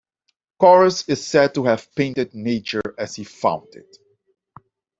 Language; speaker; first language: English; non-native, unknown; Dutch